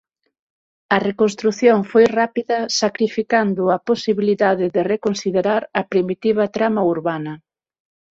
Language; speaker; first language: Galician; non-native, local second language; Spanish